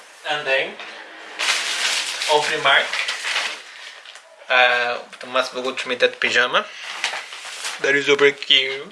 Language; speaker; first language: English; non-native, fluent; Portuguese